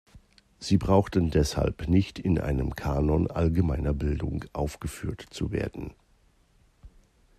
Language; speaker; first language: German; native; German